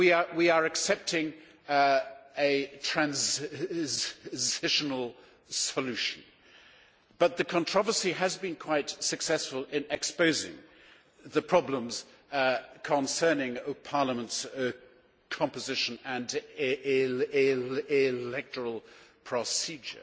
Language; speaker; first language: English; native; English